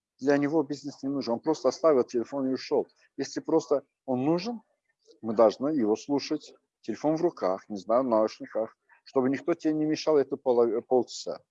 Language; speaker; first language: Russian; non-native, local second language; Azerbaijani